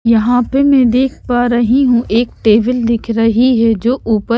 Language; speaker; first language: Hindi; non-native, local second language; Punjabi